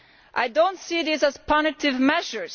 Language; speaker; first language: English; non-native, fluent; Italian